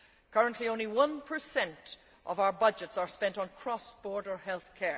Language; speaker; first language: English; native; English